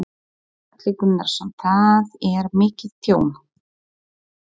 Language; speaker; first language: Icelandic; non-native, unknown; Polish